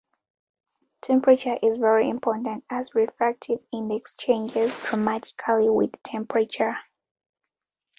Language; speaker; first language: English; non-native, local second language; Ganda